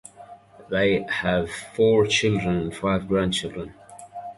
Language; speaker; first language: English; native; English